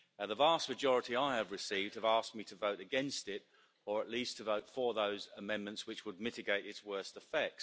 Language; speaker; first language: English; native; English